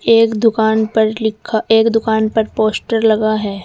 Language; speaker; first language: Hindi; native; Hindi